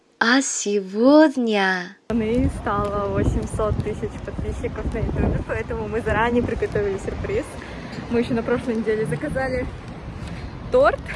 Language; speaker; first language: Russian; non-native, learner; Korean